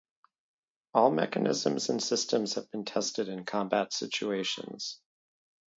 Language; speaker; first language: English; native; English